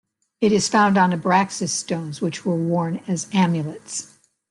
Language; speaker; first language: English; native; English